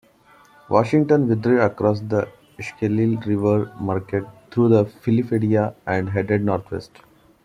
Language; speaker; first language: English; non-native, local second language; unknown